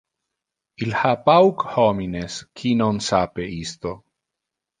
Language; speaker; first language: Interlingua; non-native, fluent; Italian